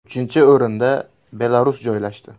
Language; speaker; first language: Uzbek; native; Uzbek